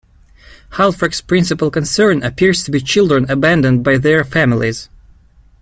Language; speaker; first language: English; native; English